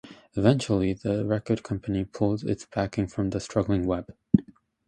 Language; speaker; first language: English; native; English